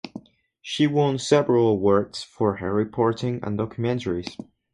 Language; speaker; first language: English; non-native, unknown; Spanish